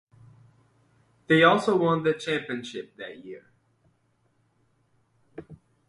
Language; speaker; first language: English; native; English